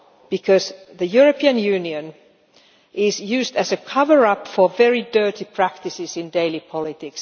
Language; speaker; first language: English; non-native, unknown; Finnish